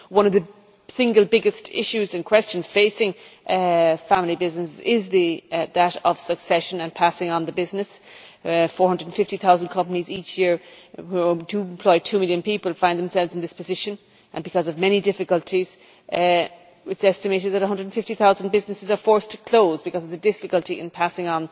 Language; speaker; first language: English; native; English